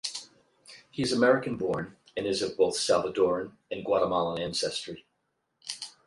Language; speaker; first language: English; native; English